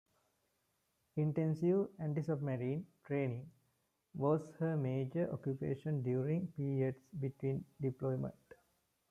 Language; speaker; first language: English; non-native, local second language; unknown